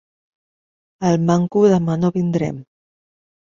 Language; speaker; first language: Catalan; non-native, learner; Spanish